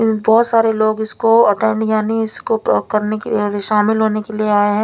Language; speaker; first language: Hindi; non-native, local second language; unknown